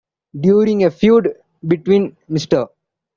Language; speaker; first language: English; non-native, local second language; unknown